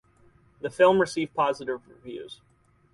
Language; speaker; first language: English; native; English